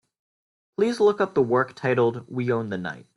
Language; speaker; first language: English; native; English